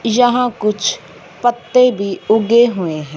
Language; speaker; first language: Hindi; non-native, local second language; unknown